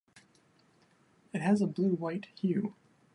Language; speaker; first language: English; native; English